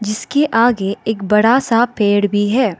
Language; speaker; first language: Hindi; non-native, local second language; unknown